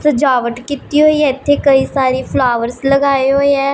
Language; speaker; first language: Hindi; non-native, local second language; Punjabi